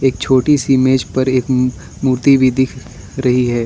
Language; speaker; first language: Hindi; non-native, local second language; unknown